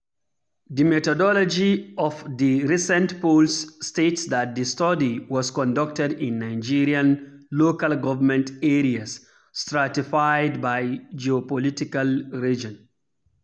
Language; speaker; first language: English; non-native, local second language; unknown